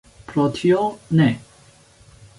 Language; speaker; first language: Esperanto; non-native, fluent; Chinese